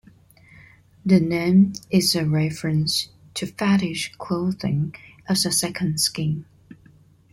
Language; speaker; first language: English; non-native, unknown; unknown